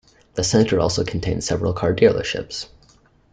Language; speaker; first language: English; native; English